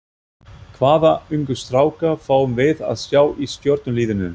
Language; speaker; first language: Icelandic; non-native, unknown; German